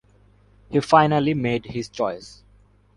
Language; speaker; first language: English; non-native, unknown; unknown